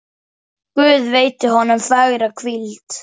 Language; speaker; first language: Icelandic; native; Icelandic